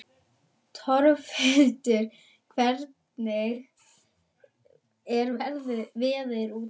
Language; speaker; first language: Icelandic; non-native, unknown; German